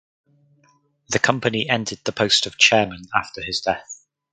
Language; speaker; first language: English; native; English